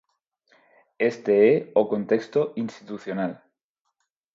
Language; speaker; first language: Galician; non-native, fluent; Spanish